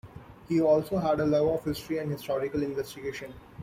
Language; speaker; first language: English; non-native, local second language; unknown